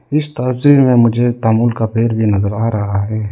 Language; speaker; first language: Hindi; non-native, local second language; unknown